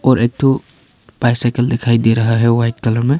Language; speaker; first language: Hindi; non-native, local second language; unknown